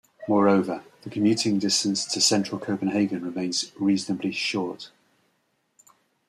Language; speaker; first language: English; native; English